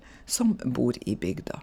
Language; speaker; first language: Norwegian; native; Norwegian